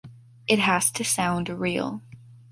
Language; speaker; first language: English; native; English